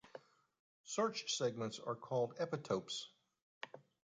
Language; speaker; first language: English; native; English